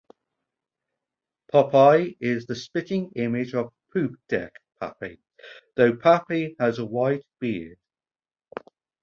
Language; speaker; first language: English; native; English